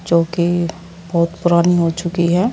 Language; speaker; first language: Hindi; native; Hindi